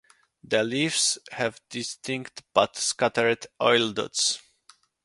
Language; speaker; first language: English; non-native, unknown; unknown